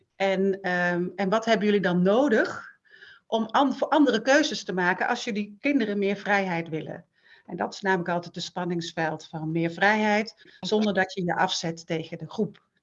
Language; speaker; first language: Dutch; native; Dutch